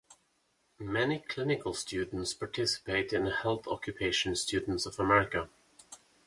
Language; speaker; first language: English; non-native, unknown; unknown